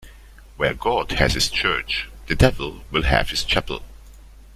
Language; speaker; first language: English; non-native, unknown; German